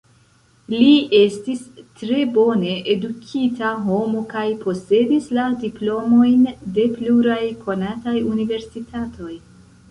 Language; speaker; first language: Esperanto; non-native, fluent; Central Kurdish